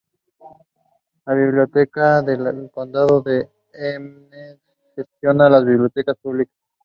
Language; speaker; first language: English; non-native, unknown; Spanish